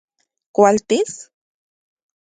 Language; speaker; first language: Central Puebla Nahuatl; native; Central Puebla Nahuatl